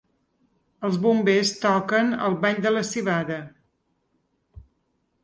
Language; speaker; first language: Catalan; native; Catalan